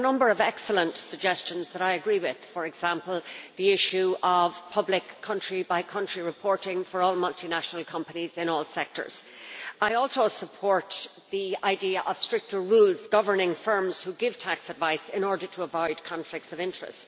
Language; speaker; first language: English; native; English